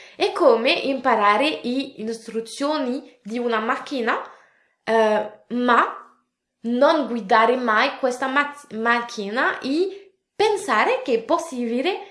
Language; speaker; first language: Italian; non-native, related language; French